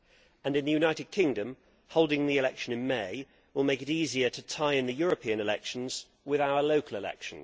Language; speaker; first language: English; native; English